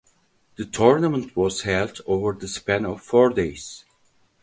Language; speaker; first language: English; non-native, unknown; Turkish